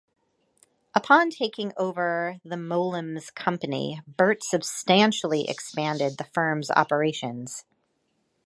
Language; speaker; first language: English; native; English